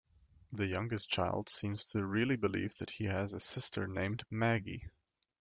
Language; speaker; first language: English; native; English